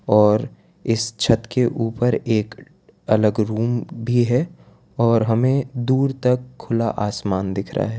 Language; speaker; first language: Hindi; non-native, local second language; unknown